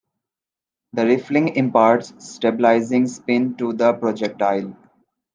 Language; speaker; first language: English; non-native, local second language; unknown